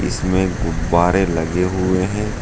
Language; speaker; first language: Hindi; native; Hindi